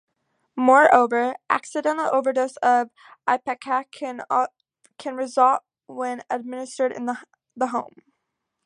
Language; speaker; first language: English; native; English